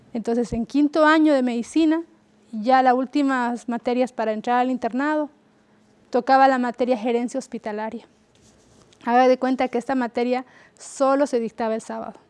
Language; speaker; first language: Spanish; native; Spanish